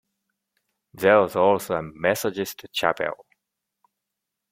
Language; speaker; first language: English; non-native, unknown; Japanese